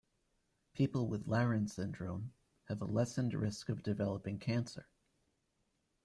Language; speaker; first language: English; native; English